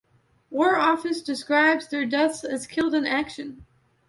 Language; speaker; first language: English; native; English